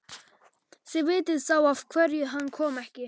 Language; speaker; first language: Icelandic; non-native, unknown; Polish